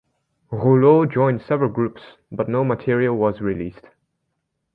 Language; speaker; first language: English; native; English